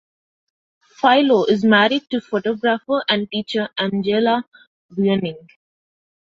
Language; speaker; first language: English; non-native, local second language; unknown